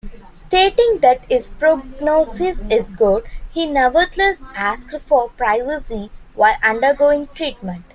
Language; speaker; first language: English; non-native, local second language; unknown